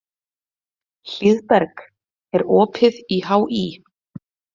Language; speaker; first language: Icelandic; native; Icelandic